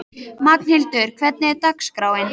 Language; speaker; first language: Icelandic; native; Icelandic